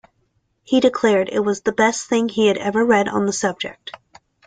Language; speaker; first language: English; native; English